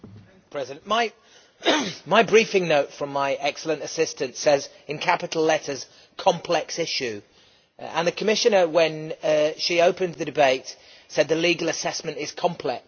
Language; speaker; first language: English; native; English